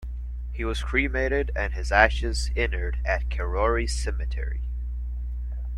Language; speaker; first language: English; native; English